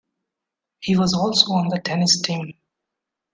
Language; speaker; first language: English; non-native, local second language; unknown